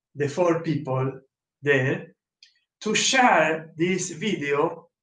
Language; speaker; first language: English; non-native, learner; Italian